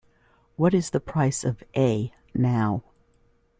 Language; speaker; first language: English; native; English